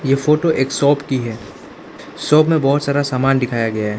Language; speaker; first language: Hindi; non-native, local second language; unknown